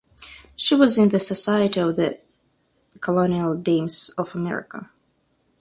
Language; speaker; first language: English; non-native, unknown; Russian